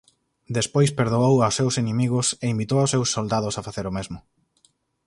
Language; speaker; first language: Galician; native; Galician